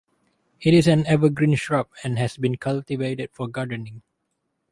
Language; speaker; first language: English; non-native, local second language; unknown